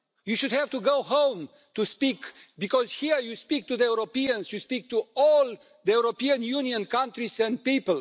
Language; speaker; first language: English; non-native, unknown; Romanian